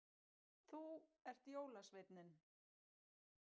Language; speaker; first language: Icelandic; native; Icelandic